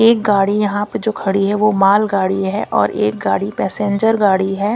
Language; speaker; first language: Hindi; non-native, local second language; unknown